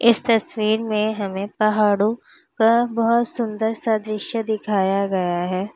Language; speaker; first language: Hindi; native; Hindi